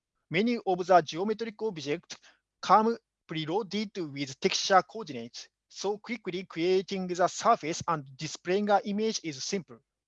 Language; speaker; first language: English; non-native, fluent; Japanese